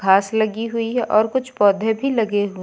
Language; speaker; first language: Hindi; native; Hindi